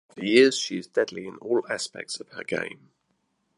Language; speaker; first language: English; native; English